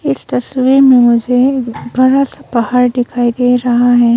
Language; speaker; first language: Hindi; non-native, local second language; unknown